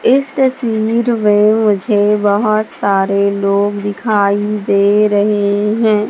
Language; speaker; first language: Hindi; native; Hindi